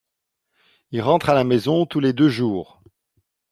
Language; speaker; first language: French; non-native, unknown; Dutch